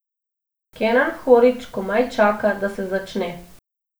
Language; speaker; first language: Slovenian; non-native, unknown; Macedonian